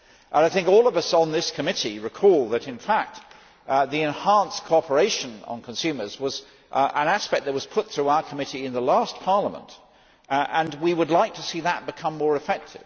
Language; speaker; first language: English; native; English